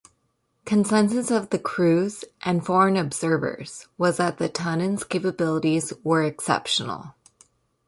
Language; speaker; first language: English; native; English